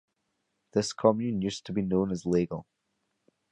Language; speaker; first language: English; native; English